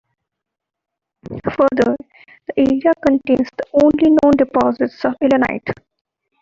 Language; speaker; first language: English; non-native, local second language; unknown